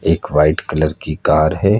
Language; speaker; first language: Hindi; native; Hindi